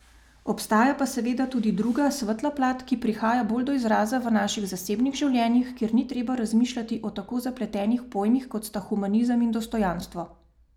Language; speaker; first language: Slovenian; native; Slovenian